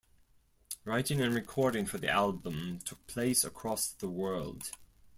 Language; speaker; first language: English; non-native, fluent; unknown